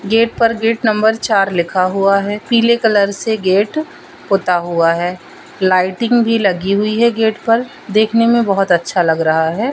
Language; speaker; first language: Hindi; native; Hindi